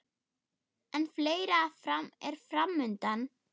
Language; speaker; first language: Icelandic; non-native, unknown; German